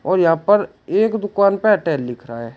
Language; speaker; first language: Hindi; native; Hindi